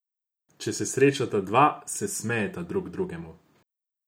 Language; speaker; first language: Slovenian; non-native, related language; Croatian